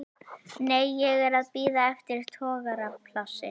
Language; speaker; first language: Icelandic; native; Icelandic